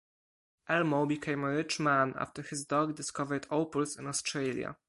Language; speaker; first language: English; non-native, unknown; Polish